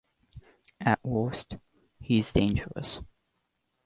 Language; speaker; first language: English; native; English